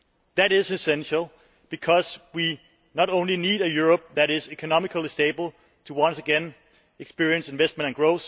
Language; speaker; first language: English; non-native, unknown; Danish